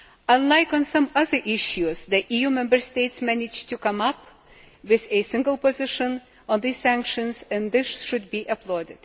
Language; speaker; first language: English; non-native, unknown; Lithuanian